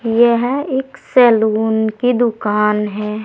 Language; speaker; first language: Hindi; native; Hindi